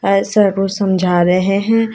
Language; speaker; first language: Hindi; native; Hindi